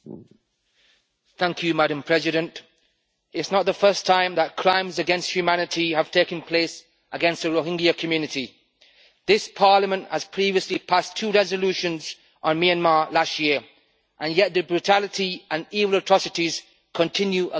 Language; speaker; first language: English; native; English